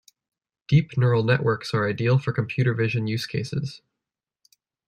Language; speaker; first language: English; native; English